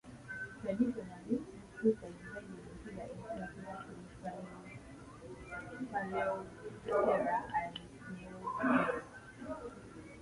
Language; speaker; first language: English; native; English